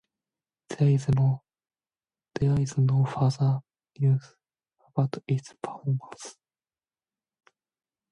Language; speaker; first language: English; non-native, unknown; Korean